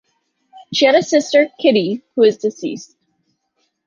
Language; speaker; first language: English; native; English